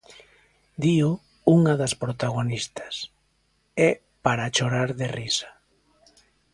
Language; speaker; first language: Galician; native; Galician